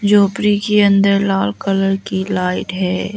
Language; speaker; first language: Hindi; non-native, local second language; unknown